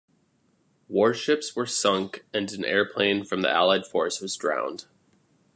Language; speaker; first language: English; native; English